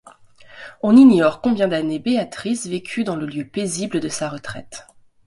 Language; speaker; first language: French; non-native, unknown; English